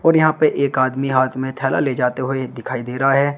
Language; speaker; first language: Hindi; native; Hindi